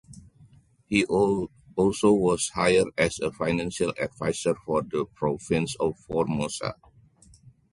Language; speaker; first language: English; non-native, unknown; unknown